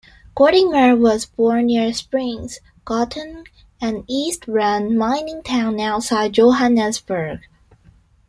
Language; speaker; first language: English; non-native, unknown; Chinese